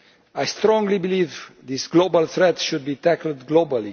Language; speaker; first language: English; non-native, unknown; Romanian